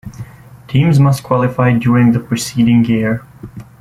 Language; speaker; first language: English; native; English